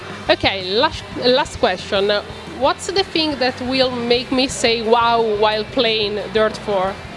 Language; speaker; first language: English; non-native, learner; Italian